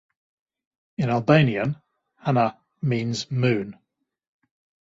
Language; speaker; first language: English; native; English